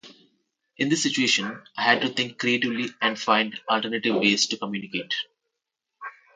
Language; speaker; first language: English; non-native, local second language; Telugu